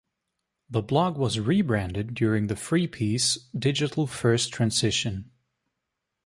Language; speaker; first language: English; native; English